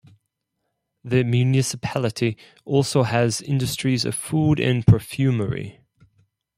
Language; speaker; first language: English; non-native, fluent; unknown